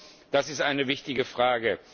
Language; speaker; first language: German; non-native, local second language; Luxembourgish